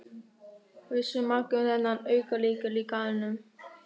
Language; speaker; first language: Icelandic; non-native, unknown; German